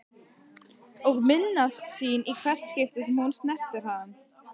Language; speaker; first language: Icelandic; native; Icelandic